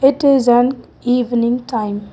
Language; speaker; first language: English; non-native, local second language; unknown